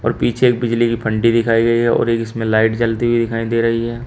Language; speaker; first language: Hindi; native; Hindi